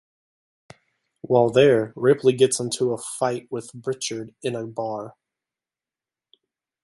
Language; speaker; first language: English; native; English